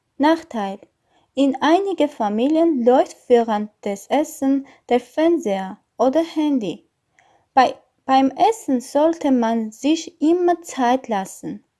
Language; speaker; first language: German; non-native, learner; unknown